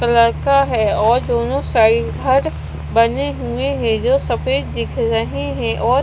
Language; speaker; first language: Hindi; non-native, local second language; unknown